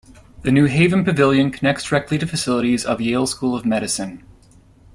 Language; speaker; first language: English; native; English